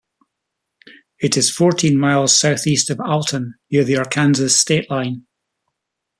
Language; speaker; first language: English; native; English